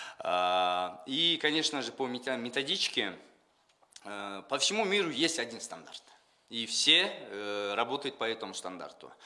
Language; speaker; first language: Russian; non-native, local second language; Kyrgyz